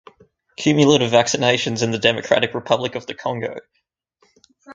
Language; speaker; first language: English; native; English